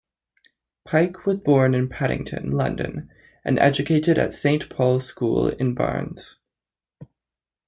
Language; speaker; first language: English; native; English